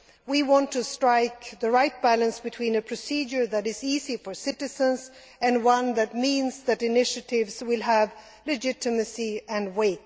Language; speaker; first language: English; non-native, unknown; Swedish